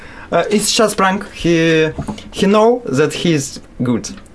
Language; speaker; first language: English; non-native, learner; Russian